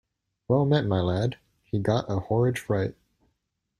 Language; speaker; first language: English; native; English